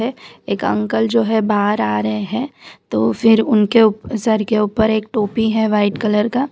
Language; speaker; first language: Hindi; non-native, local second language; Gujarati